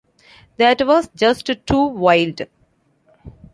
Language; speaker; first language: English; non-native, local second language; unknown